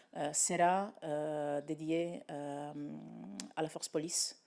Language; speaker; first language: French; non-native, related language; Italian